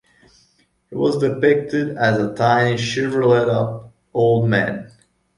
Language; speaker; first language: English; non-native, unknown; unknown